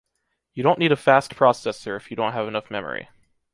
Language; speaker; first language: English; native; English